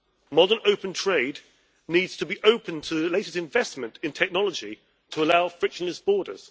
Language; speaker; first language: English; native; English